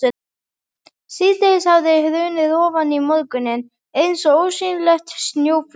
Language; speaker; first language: Icelandic; native; Icelandic